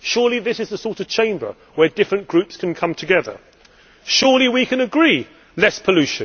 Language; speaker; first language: English; native; English